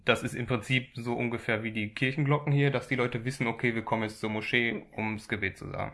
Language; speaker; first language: German; native; German